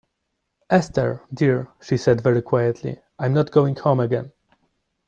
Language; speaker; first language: English; non-native, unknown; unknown